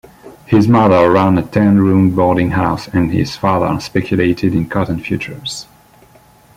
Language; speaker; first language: English; non-native, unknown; French